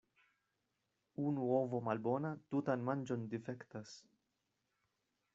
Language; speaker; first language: Esperanto; non-native, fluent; Spanish